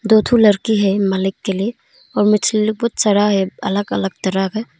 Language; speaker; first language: Hindi; non-native, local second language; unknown